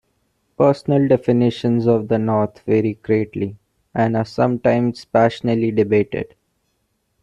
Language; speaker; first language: English; non-native, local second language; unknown